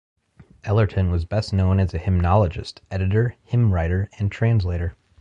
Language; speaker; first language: English; native; English